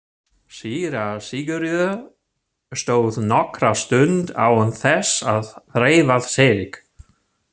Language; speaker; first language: Icelandic; non-native, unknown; German